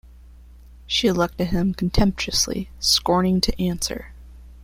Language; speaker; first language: English; non-native, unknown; Spanish